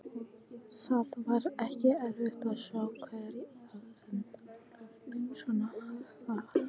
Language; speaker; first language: Icelandic; non-native, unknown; English